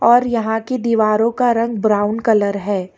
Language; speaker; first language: Hindi; non-native, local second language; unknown